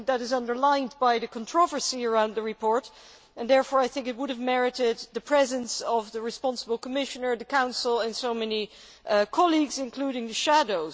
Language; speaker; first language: English; non-native, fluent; Dutch